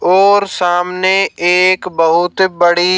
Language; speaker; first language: Hindi; native; Hindi